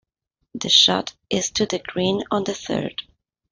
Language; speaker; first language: English; non-native, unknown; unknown